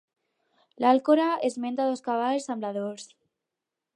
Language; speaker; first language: Catalan; non-native, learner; Spanish